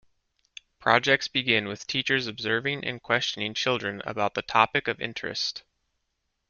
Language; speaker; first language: English; native; English